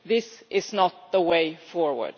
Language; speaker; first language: English; non-native, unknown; Swedish